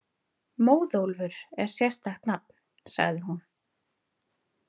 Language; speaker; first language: Icelandic; native; Icelandic